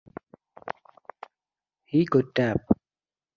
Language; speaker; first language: English; native; English